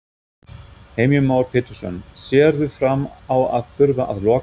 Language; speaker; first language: Icelandic; non-native, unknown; German